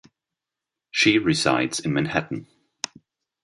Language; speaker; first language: English; non-native, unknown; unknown